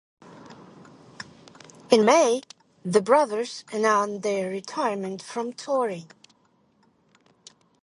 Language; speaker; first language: English; non-native, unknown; Ukrainian